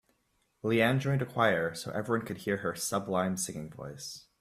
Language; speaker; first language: English; native; English